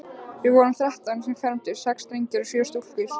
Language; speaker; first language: Icelandic; native; Icelandic